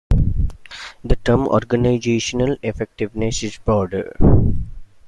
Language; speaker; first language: English; native; English